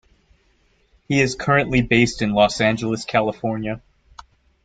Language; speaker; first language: English; native; English